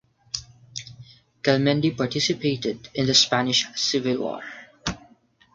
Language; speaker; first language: English; non-native, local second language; Filipino